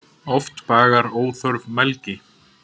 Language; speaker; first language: Icelandic; native; Icelandic